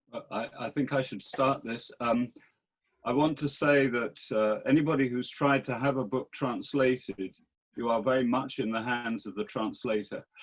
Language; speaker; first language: English; native; English